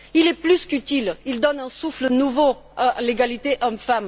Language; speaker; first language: French; non-native, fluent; Bulgarian